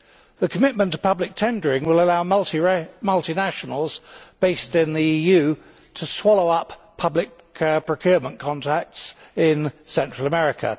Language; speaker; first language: English; native; English